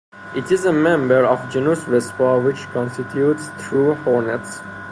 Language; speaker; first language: English; non-native, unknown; Persian